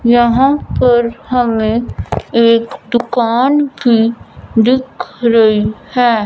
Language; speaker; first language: Hindi; non-native, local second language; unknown